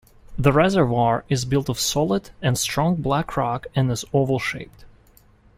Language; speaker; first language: English; non-native, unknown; Russian